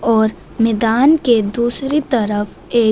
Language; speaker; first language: Hindi; non-native, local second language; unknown